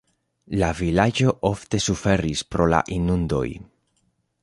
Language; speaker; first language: Esperanto; non-native, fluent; Spanish